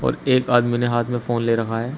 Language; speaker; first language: Hindi; native; Hindi